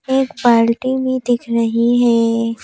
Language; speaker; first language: Hindi; native; Hindi